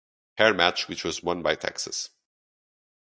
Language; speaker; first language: English; non-native, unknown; Portuguese